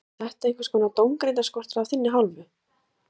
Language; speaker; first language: Icelandic; native; Icelandic